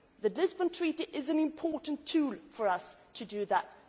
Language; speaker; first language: English; non-native, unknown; Swedish